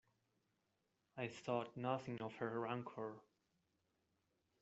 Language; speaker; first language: English; non-native, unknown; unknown